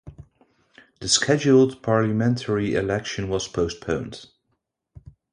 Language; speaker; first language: English; non-native, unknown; Dutch